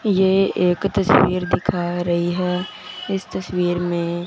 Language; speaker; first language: Hindi; non-native, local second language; Punjabi